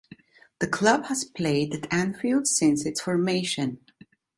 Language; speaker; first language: English; non-native, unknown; Italian